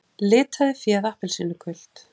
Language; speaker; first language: Icelandic; native; Icelandic